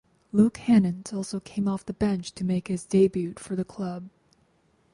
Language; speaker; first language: English; native; English